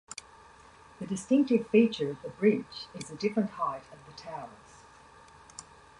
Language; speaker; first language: English; native; English